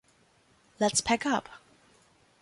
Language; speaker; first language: English; non-native, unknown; German